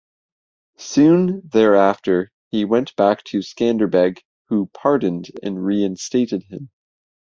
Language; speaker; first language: English; native; English